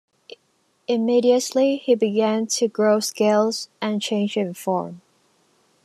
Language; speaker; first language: English; non-native, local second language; Cantonese